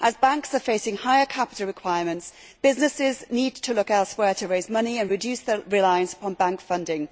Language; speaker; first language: English; native; English